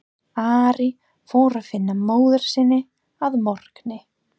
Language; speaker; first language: Icelandic; non-native, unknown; English